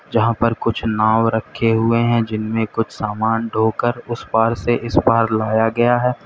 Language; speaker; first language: Hindi; native; Hindi